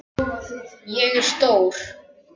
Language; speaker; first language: Icelandic; native; Icelandic